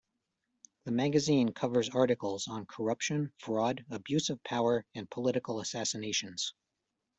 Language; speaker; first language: English; native; English